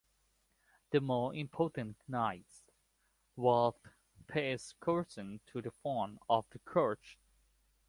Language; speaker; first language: English; non-native, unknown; Thai